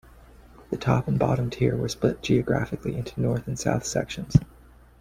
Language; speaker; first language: English; native; English